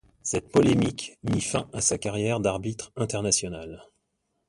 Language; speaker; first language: French; native; French